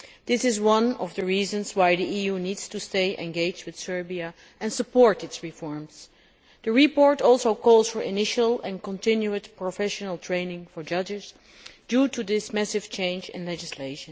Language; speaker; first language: English; non-native, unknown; Dutch